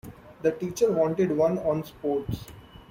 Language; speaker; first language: English; non-native, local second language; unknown